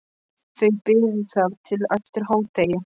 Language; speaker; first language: Icelandic; non-native, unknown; Polish